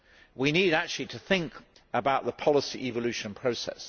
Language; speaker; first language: English; native; English